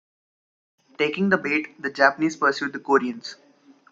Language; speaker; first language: English; non-native, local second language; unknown